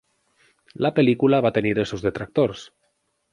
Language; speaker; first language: Catalan; native; Catalan